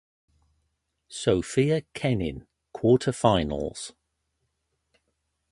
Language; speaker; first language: English; native; English